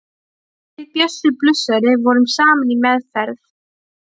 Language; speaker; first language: Icelandic; non-native, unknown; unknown